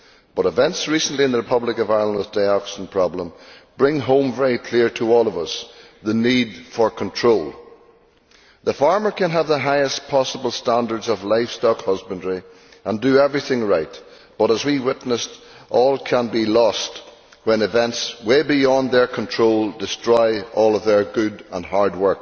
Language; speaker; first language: English; native; English